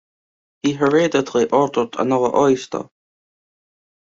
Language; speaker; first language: English; native; English